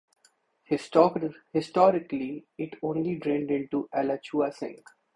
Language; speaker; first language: English; non-native, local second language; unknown